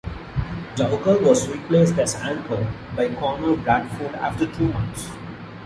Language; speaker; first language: English; non-native, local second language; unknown